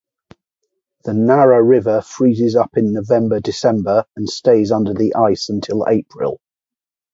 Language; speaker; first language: English; native; English